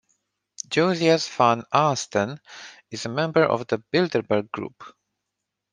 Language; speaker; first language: English; non-native, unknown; Romanian